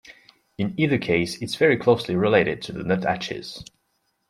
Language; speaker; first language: English; non-native, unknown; French